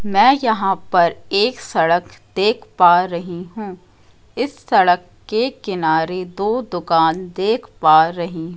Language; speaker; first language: Hindi; native; Hindi